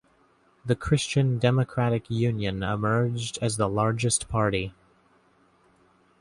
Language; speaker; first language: English; native; English